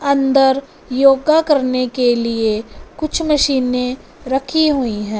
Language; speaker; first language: Hindi; non-native, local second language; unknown